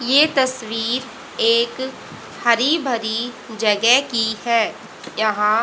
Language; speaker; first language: Hindi; native; Hindi